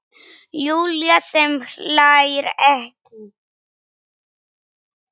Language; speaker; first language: Icelandic; non-native, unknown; Polish